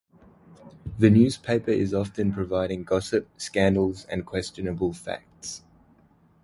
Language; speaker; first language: English; native; English